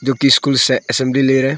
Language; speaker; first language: Hindi; non-native, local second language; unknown